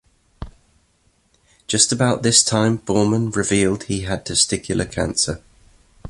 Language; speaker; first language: English; native; English